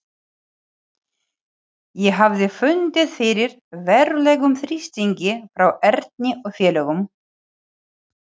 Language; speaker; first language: Icelandic; non-native, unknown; Ukrainian